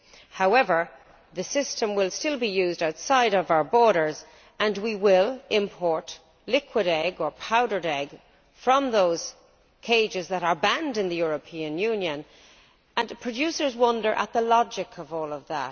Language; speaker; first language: English; native; English